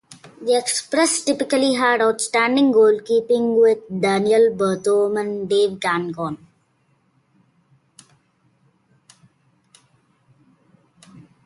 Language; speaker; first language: English; non-native, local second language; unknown